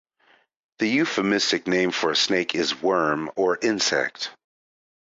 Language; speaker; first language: English; native; English